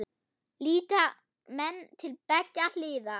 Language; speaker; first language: Icelandic; non-native, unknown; German